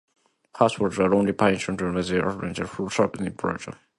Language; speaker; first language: English; non-native, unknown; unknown